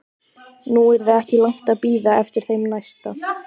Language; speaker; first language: Icelandic; native; Icelandic